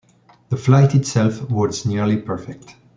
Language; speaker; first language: English; non-native, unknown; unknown